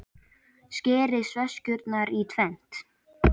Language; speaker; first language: Icelandic; native; Icelandic